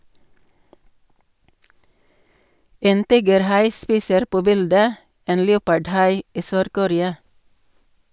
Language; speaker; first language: Norwegian; non-native, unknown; Cebuano